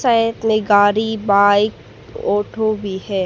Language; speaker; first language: Hindi; non-native, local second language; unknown